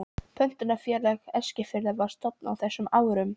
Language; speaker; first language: Icelandic; non-native, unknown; Polish